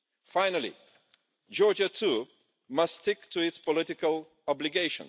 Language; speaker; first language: English; non-native, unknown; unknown